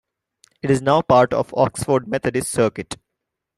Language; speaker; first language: English; non-native, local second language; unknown